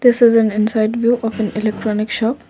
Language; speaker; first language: English; non-native, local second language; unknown